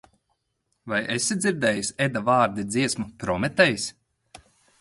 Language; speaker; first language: Latvian; non-native, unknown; Lithuanian